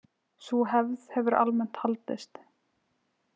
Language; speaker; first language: Icelandic; native; Icelandic